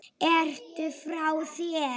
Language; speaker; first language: Icelandic; non-native, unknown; Polish